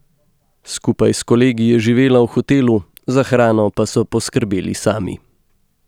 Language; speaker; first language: Slovenian; native; Slovenian